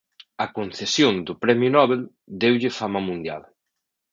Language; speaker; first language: Galician; native; Galician